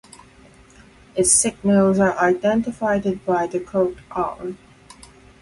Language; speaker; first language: English; non-native, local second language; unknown